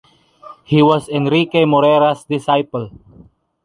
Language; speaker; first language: English; non-native, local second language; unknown